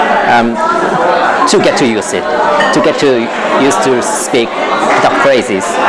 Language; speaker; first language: English; non-native, learner; Japanese